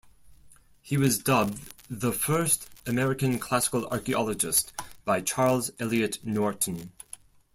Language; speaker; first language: English; non-native, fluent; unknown